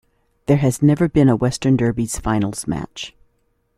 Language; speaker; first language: English; native; English